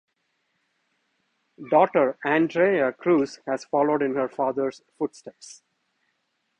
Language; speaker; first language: English; non-native, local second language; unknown